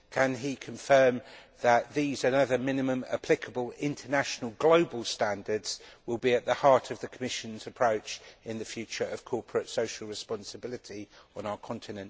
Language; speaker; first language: English; native; English